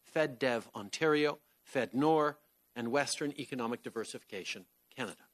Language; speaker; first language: English; early bilingual, other home language; French